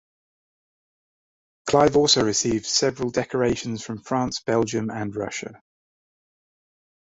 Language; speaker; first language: English; native; English